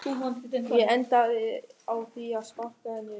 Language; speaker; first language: Icelandic; non-native, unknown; German